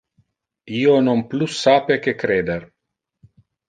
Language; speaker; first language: Interlingua; non-native, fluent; Italian